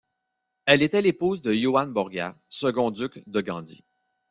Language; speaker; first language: French; native; French